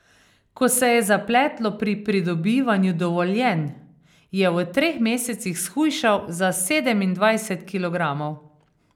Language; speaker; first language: Slovenian; native; Slovenian